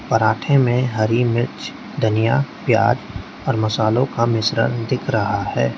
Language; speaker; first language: Hindi; native; Hindi